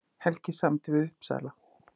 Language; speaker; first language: Icelandic; native; Icelandic